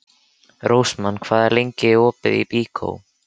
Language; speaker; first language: Icelandic; native; Icelandic